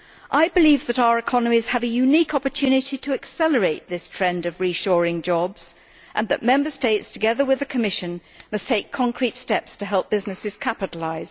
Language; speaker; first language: English; native; English